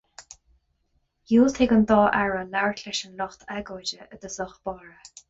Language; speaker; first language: Irish; non-native, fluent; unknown